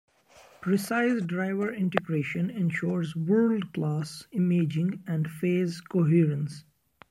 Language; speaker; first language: English; non-native, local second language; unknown